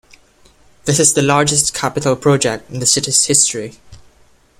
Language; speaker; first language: English; non-native, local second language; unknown